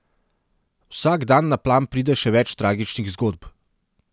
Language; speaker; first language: Slovenian; non-native, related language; Serbian